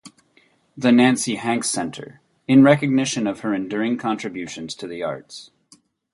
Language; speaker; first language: English; native; English